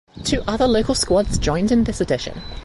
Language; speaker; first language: English; native; English